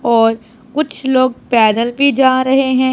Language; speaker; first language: Hindi; non-native, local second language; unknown